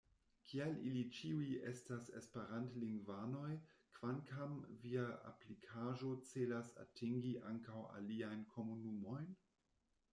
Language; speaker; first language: Esperanto; non-native, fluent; German